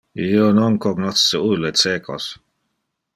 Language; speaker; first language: Interlingua; non-native, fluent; Dutch